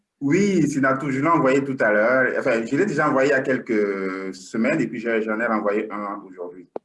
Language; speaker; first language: French; non-native, local second language; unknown